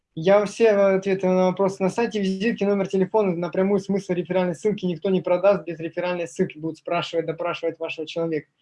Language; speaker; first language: Russian; native; Russian